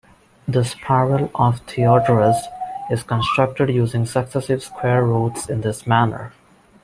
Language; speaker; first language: English; non-native, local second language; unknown